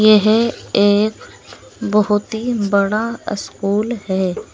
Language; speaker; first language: Hindi; native; Hindi